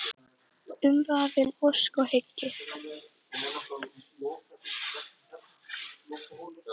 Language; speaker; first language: Icelandic; native; Icelandic